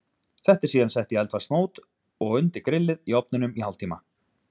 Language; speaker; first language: Icelandic; native; Icelandic